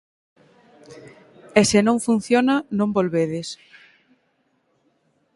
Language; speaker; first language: Galician; native; Galician